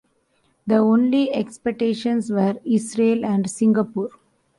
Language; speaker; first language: English; non-native, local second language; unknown